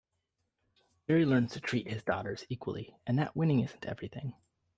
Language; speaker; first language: English; native; English